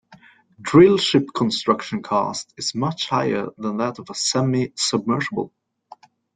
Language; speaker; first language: English; native; English